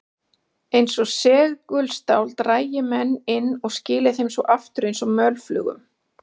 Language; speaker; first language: Icelandic; native; Icelandic